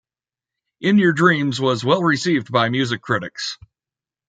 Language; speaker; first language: English; native; English